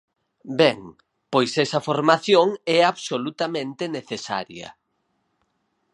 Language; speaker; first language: Galician; native; Galician